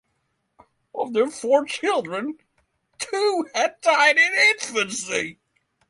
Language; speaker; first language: English; non-native, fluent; Norwegian